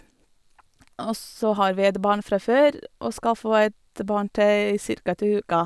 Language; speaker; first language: Norwegian; non-native, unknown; Latvian